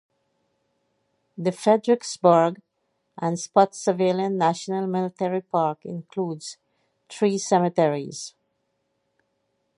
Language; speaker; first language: English; native; English